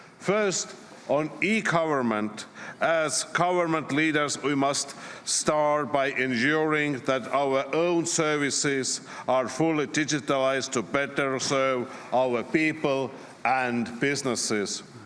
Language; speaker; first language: English; non-native, fluent; Estonian